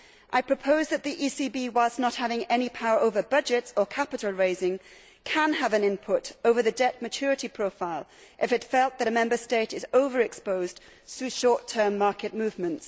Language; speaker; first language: English; native; English